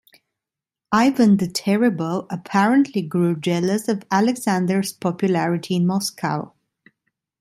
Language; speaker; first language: English; non-native, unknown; Italian